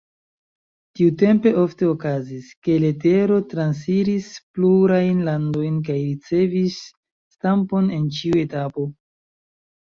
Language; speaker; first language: Esperanto; non-native, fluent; Chinese